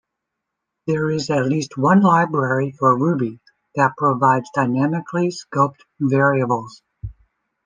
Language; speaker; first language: English; native; English